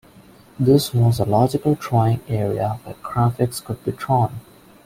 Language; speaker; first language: English; non-native, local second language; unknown